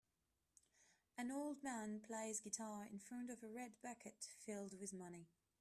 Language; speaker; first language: English; non-native, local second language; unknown